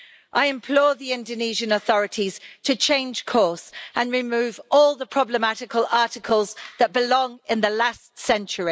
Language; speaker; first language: English; native; English